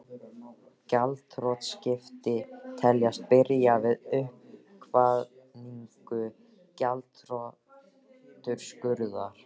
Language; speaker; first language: Icelandic; native; Icelandic